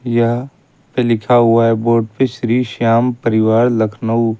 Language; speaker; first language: Hindi; native; Hindi